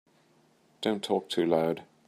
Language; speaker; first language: English; native; English